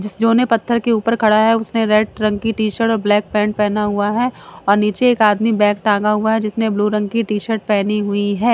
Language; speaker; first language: Hindi; non-native, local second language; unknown